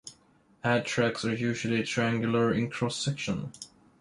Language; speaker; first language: English; non-native, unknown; Swedish